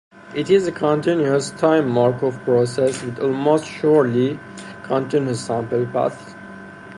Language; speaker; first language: English; non-native, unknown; Persian